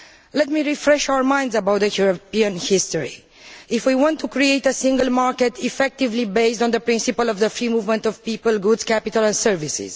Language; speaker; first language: English; non-native, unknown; Romanian